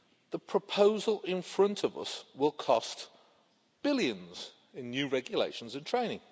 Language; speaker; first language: English; native; English